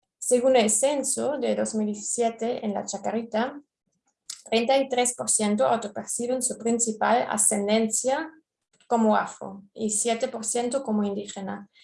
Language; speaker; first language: Spanish; non-native, fluent; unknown